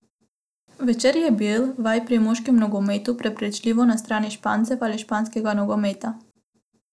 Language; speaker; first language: Slovenian; non-native, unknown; Macedonian